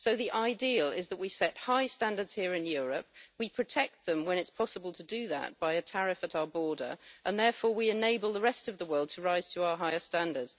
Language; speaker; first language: English; native; English